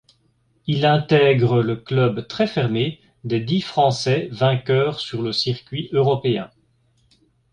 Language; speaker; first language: French; native; French